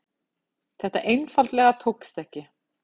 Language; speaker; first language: Icelandic; native; Icelandic